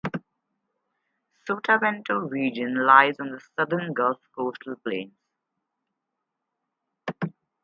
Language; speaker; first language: English; non-native, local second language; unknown